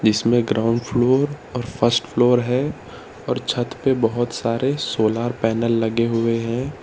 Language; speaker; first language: Hindi; non-native, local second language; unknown